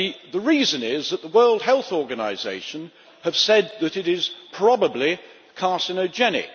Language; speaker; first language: English; native; English